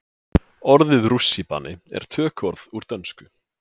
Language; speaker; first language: Icelandic; native; Icelandic